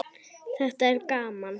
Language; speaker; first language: Icelandic; native; Icelandic